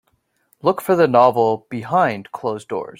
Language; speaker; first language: English; native; English